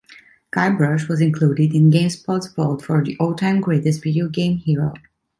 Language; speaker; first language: English; non-native, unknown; Italian